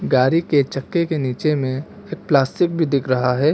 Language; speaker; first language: Hindi; non-native, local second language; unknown